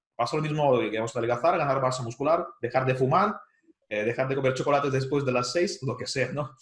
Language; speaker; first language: Spanish; non-native, fluent; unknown